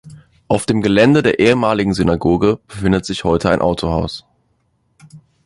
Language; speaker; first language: German; native; German